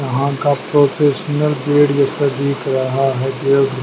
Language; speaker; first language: Hindi; native; Hindi